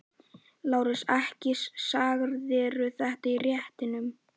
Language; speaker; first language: Icelandic; native; Icelandic